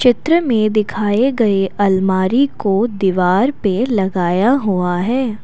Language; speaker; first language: Hindi; non-native, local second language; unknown